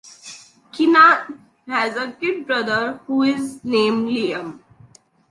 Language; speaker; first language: English; non-native, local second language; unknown